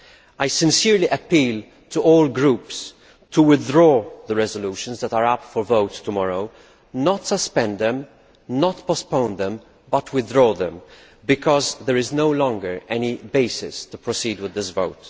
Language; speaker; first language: English; non-native, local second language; Maltese